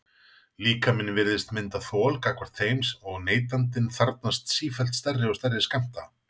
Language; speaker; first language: Icelandic; native; Icelandic